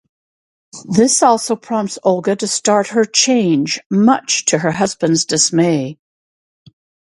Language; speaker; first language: English; native; English